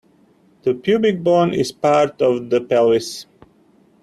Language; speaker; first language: English; native; English